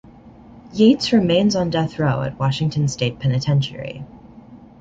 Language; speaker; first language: English; native; English